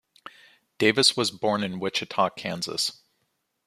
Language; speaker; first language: English; native; English